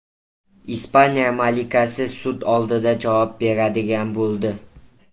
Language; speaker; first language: Uzbek; native; Uzbek